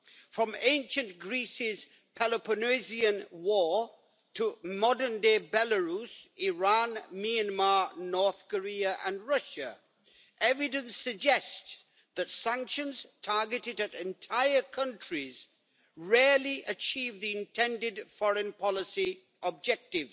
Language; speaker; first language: English; native; English